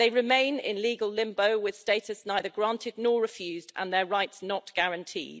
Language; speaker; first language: English; native; English